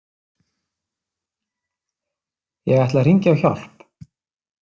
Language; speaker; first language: Icelandic; native; Icelandic